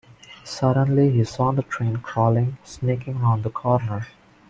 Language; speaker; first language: English; non-native, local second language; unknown